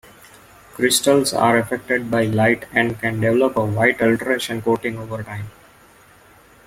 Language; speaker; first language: English; non-native, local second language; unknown